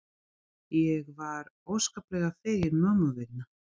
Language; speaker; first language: Icelandic; non-native, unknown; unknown